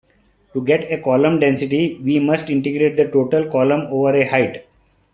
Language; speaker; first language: English; non-native, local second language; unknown